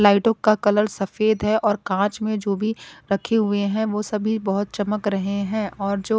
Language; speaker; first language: Hindi; non-native, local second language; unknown